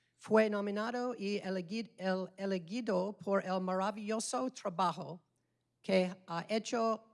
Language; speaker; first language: Spanish; non-native, fluent; English